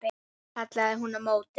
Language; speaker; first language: Icelandic; native; Icelandic